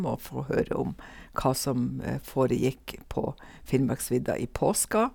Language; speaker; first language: Norwegian; native; Norwegian